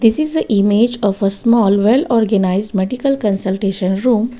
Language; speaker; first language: English; non-native, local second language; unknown